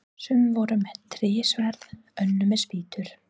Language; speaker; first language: Icelandic; non-native, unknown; English